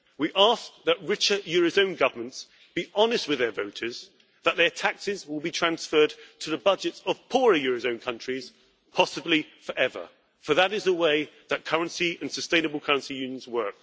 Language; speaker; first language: English; native; English